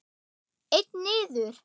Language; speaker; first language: Icelandic; non-native, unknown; German